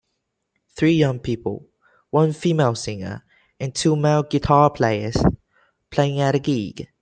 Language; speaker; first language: English; native; English